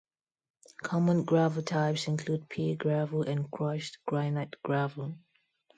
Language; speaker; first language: English; non-native, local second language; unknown